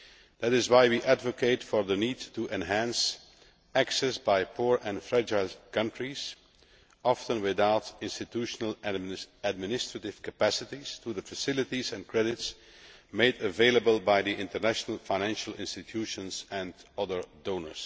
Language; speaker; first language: English; non-native, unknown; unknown